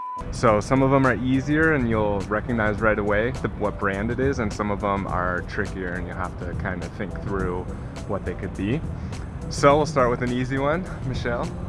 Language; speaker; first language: English; native; English